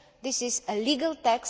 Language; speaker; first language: English; non-native, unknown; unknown